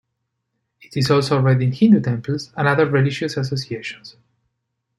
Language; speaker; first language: English; non-native, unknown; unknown